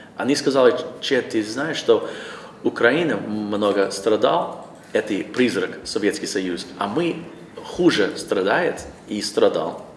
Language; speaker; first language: Russian; non-native, learner; English